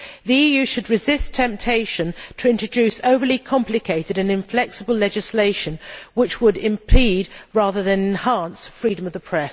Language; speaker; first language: English; native; English